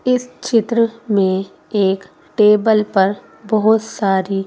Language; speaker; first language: Hindi; native; Hindi